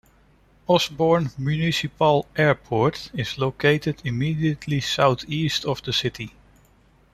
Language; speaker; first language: English; non-native, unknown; Dutch